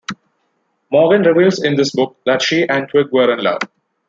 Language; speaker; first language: English; non-native, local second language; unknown